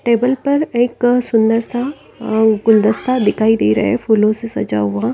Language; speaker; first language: Hindi; native; Hindi